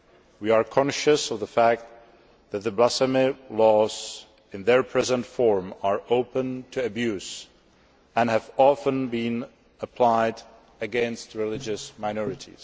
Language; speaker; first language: English; non-native, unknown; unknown